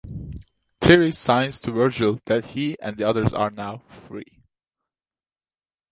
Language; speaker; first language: English; non-native, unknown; Turkish